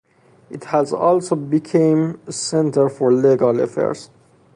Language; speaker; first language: English; non-native, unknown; Persian